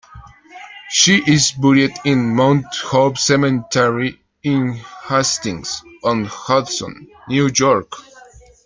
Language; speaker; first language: English; non-native, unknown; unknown